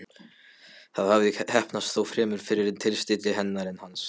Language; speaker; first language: Icelandic; non-native, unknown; Polish